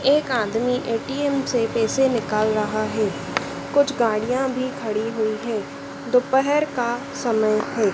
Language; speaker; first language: Hindi; native; Hindi